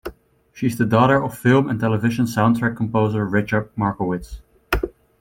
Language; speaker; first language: English; native; English